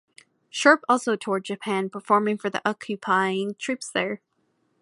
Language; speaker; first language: English; native; English